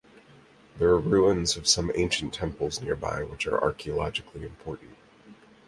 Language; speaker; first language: English; native; English